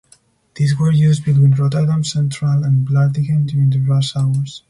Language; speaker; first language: English; non-native, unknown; Spanish